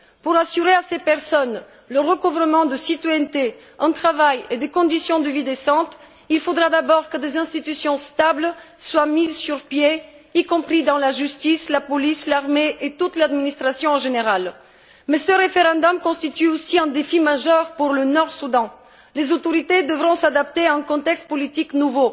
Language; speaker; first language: French; non-native, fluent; Bulgarian